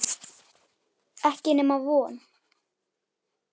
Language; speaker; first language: Icelandic; native; Icelandic